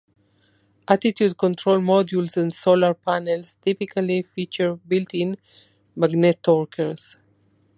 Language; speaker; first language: English; non-native, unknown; Spanish